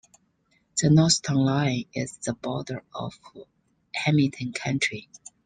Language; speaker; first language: English; non-native, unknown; Chinese